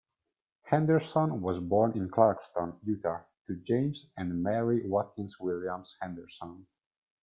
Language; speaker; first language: English; non-native, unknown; Italian